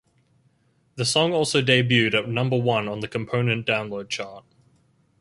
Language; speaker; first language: English; native; English